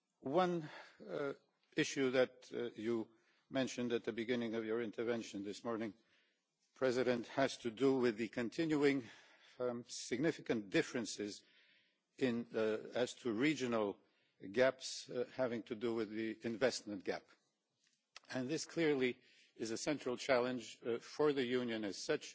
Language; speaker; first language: English; non-native, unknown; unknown